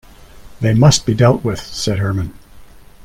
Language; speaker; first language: English; native; English